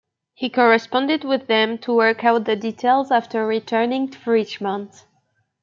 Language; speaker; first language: English; native; English